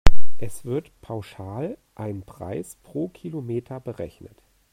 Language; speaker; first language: German; native; German